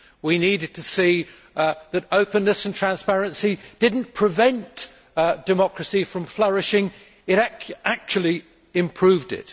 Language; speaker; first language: English; native; English